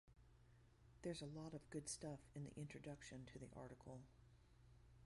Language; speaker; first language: English; native; English